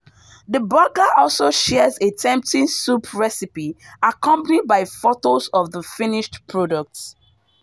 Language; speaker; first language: English; non-native, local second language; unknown